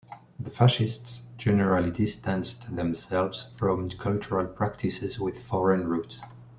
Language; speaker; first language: English; non-native, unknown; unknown